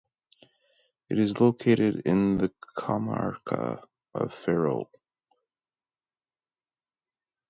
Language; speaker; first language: English; native; English